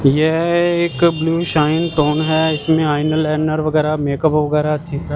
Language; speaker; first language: Hindi; non-native, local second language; Punjabi